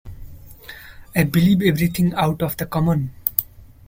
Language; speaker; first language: English; non-native, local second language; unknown